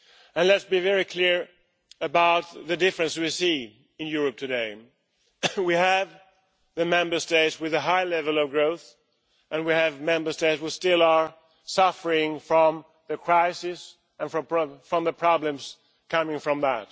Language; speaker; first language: English; non-native, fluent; Swedish